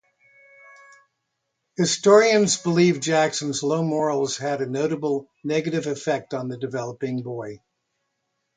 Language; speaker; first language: English; native; English